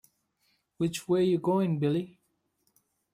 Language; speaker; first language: English; non-native, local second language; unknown